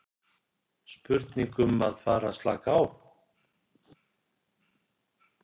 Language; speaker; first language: Icelandic; native; Icelandic